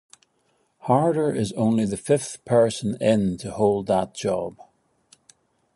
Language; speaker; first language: English; native; English